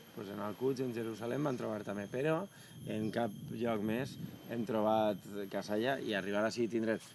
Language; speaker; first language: Catalan; native; Catalan